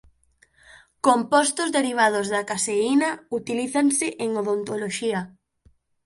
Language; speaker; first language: Galician; native; Galician